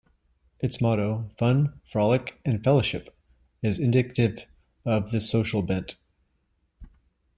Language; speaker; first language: English; native; English